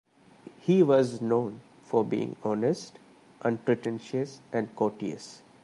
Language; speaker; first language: English; non-native, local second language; Malayalam